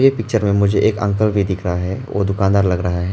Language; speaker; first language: Hindi; early bilingual, other home language; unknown